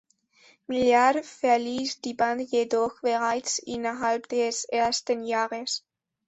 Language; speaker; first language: German; non-native, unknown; Spanish